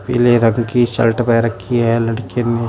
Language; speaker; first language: Hindi; native; Hindi